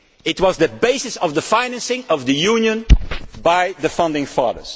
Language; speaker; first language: English; non-native, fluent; Dutch